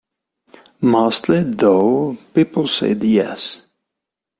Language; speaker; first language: English; non-native, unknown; Italian